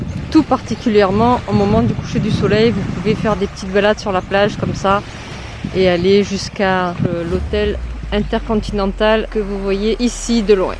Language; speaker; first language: French; native; French